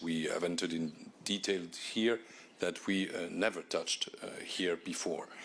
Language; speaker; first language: English; non-native, fluent; French